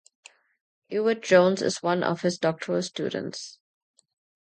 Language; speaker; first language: English; non-native, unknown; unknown